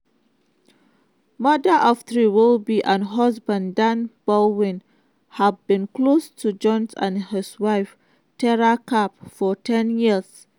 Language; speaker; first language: English; non-native, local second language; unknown